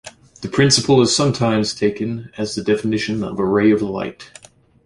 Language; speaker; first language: English; non-native, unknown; German